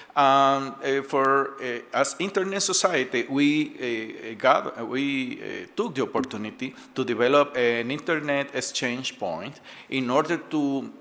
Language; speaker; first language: English; non-native, fluent; Spanish